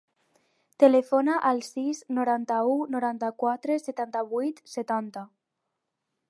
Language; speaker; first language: Catalan; non-native, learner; Spanish